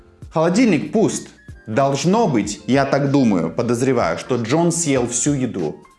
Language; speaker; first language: Russian; native; Russian